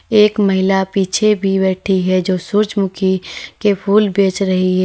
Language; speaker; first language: Hindi; native; Hindi